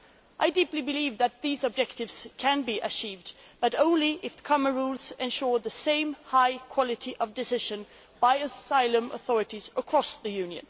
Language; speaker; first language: English; non-native, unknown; Swedish